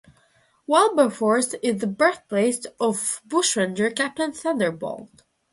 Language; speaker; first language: English; non-native, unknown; Russian